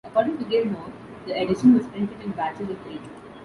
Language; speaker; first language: English; non-native, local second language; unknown